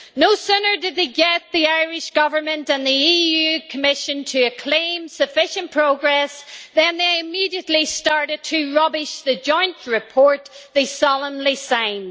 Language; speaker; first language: English; native; English